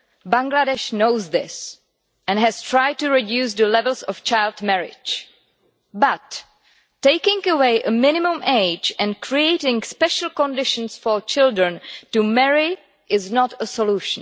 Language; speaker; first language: English; non-native, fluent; Czech